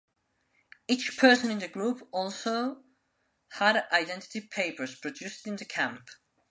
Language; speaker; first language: English; non-native, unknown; Spanish